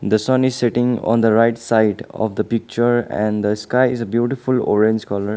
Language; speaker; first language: English; non-native, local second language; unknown